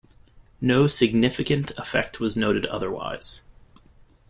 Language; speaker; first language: English; native; English